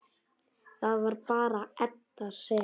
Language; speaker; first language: Icelandic; non-native, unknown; Polish